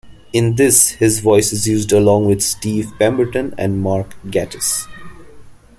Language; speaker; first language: English; non-native, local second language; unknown